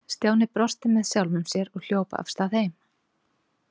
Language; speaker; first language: Icelandic; native; Icelandic